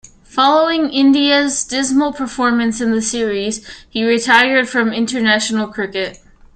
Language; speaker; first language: English; native; English